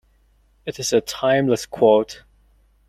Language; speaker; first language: English; non-native, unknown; Mongolian